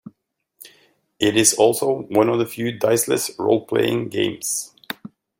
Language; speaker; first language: English; native; English